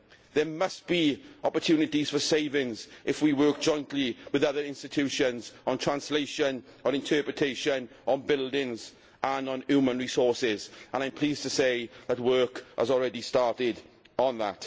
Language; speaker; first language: English; native; English